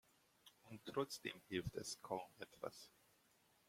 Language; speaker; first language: German; non-native, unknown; Hungarian